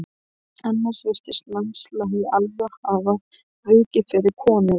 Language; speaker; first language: Icelandic; non-native, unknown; Polish